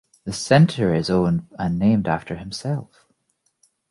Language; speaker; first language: English; native; English